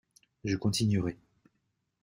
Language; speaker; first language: French; native; French